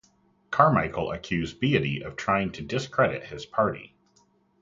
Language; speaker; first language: English; native; English